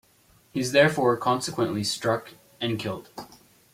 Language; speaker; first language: English; native; English